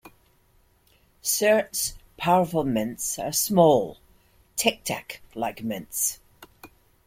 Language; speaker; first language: English; native; English